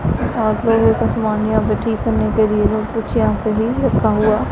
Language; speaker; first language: Hindi; non-native, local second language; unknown